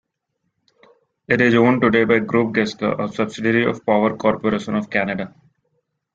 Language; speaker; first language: English; non-native, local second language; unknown